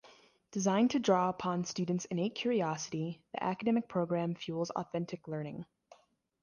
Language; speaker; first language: English; native; English